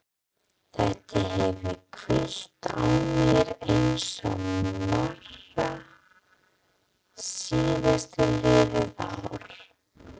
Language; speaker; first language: Icelandic; non-native, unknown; English